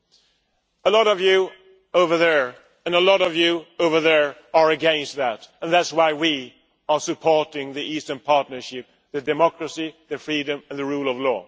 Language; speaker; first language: English; non-native, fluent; Swedish